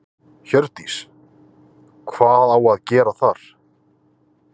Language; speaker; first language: Icelandic; native; Icelandic